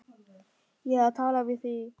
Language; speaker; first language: Icelandic; non-native, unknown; German